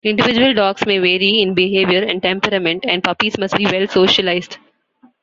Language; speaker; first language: English; non-native, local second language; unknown